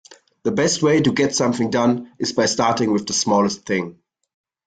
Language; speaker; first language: English; non-native, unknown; German